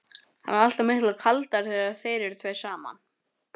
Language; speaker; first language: Icelandic; non-native, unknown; English